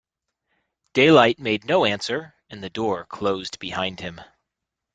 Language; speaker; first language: English; native; English